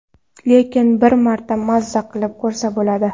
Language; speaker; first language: Uzbek; non-native, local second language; Kara-Kalpak